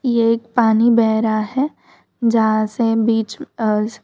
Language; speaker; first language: Hindi; non-native, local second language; Gujarati